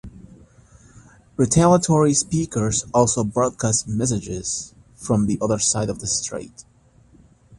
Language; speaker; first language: English; native; English